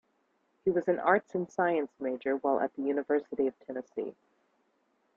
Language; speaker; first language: English; native; English